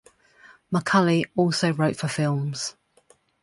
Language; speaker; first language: English; native; English